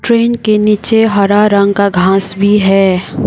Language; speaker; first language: Hindi; non-native, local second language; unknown